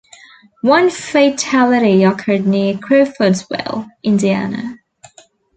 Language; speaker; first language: English; native; English